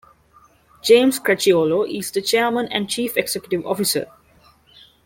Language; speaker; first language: English; non-native, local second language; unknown